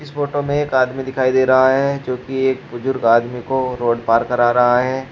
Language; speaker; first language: Hindi; native; Hindi